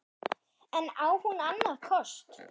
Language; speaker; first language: Icelandic; non-native, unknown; German